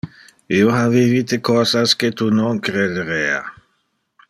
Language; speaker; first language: Interlingua; non-native, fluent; Dutch